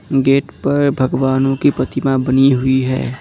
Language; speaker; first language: Hindi; non-native, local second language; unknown